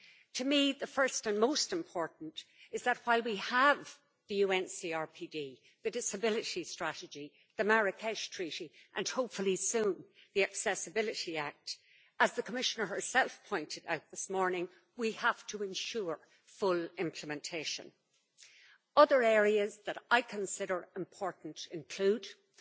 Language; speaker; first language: English; native; English